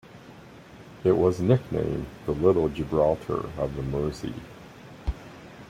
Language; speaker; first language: English; native; English